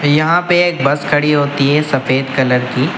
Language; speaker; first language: Hindi; native; Hindi